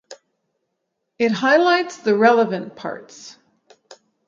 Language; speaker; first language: English; native; English